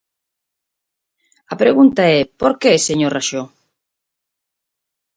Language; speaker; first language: Galician; native; Galician